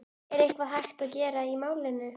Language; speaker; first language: Icelandic; native; Icelandic